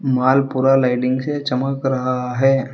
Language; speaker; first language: Hindi; non-native, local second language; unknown